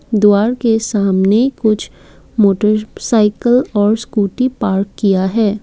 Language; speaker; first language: Hindi; non-native, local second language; Assamese